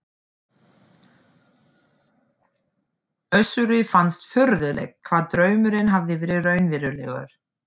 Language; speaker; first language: Icelandic; non-native, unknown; German